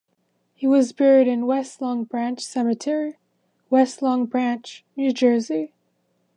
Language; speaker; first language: English; native; English